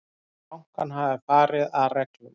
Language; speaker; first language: Icelandic; native; Icelandic